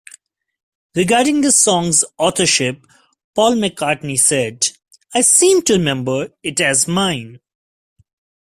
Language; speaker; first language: English; non-native, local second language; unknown